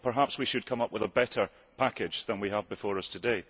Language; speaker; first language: English; early bilingual, heritage; English